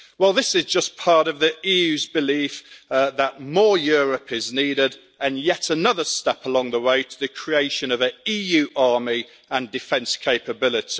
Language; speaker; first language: English; native; English